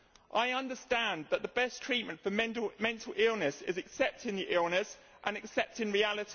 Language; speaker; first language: English; native; English